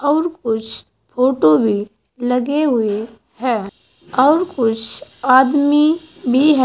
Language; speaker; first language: Hindi; native; Hindi